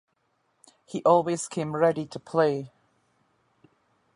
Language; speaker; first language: English; native; English